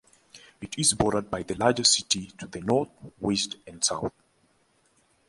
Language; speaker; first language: English; non-native, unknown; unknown